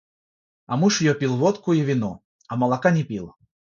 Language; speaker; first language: Russian; non-native, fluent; Georgian